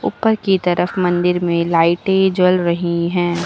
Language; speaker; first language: Hindi; native; Hindi